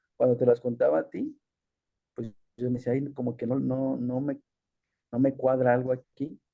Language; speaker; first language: Spanish; early bilingual, heritage; Spanish